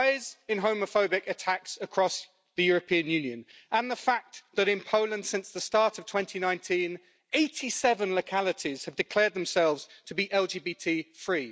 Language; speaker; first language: English; native; English